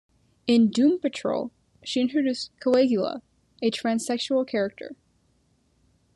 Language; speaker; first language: English; native; English